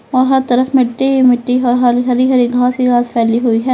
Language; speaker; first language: Hindi; native; Hindi